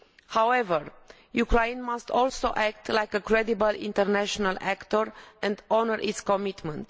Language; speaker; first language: English; non-native, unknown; Romanian